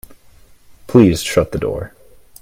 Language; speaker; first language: English; native; English